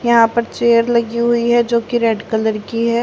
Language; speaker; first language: Hindi; native; Hindi